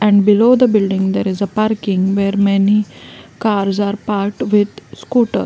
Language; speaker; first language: English; non-native, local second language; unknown